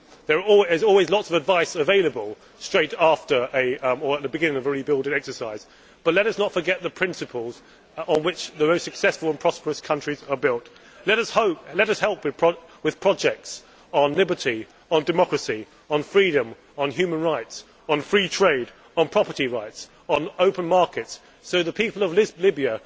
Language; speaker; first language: English; native; English